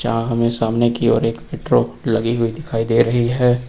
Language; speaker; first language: Hindi; native; Hindi